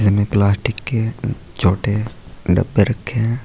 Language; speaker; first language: Hindi; native; Hindi